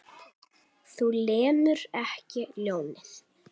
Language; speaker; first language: Icelandic; native; Icelandic